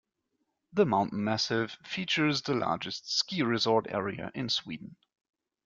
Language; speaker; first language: English; non-native, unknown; German